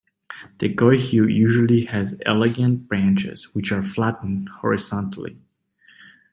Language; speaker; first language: English; native; English